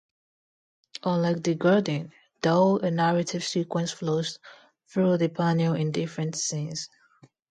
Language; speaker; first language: English; non-native, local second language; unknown